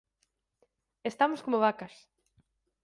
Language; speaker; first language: Galician; native; Galician